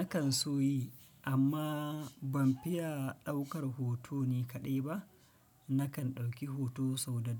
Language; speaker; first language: Hausa; non-native, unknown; Fula